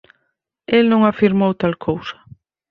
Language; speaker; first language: Galician; native; Galician